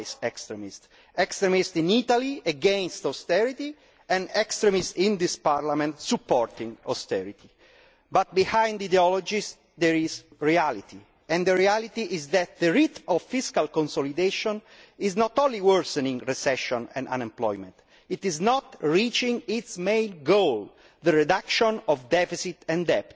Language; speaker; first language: English; non-native, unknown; Italian